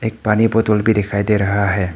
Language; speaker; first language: Hindi; non-native, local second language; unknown